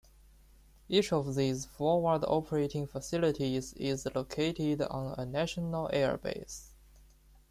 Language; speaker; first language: English; non-native, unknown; Chinese